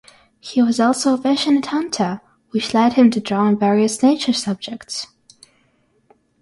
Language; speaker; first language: English; non-native, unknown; Russian